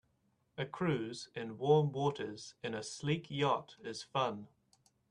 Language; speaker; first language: English; native; English